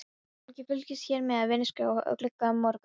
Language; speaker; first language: Icelandic; non-native, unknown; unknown